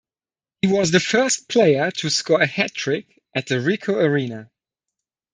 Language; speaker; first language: English; non-native, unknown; German